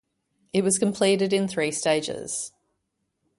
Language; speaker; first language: English; native; English